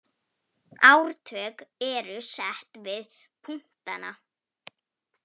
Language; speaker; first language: Icelandic; non-native, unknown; Polish